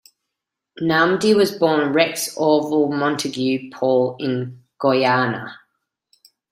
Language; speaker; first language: English; native; English